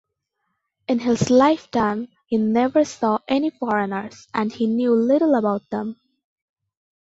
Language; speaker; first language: English; non-native, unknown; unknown